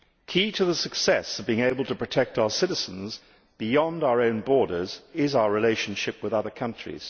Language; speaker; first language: English; native; English